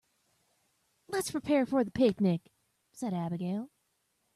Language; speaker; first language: English; native; English